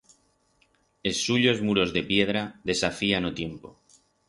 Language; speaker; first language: Aragonese; non-native, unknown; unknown